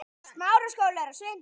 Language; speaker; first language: Icelandic; native; Icelandic